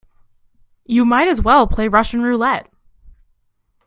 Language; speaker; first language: English; native; English